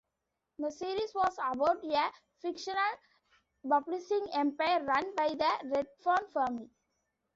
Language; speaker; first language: English; non-native, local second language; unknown